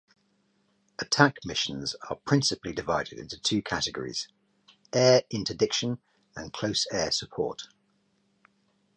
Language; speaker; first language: English; native; English